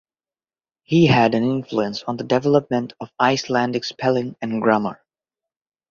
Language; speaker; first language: English; non-native, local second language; Bangla